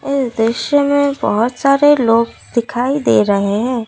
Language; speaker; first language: Hindi; non-native, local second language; Assamese